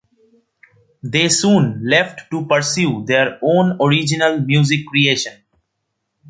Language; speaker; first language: English; non-native, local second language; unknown